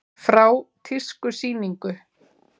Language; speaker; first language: Icelandic; native; Icelandic